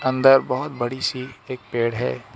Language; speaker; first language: Hindi; non-native, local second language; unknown